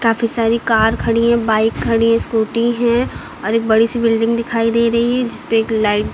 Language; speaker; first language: Hindi; native; Hindi